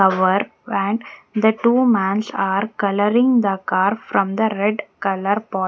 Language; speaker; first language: English; non-native, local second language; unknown